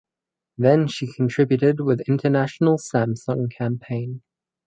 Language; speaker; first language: English; native; English